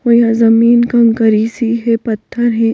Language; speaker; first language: Hindi; native; Hindi